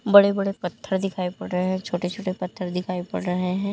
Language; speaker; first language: Hindi; native; Hindi